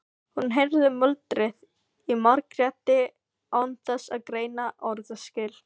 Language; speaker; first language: Icelandic; non-native, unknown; Filipino